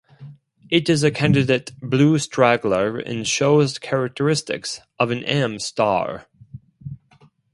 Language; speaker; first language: English; non-native, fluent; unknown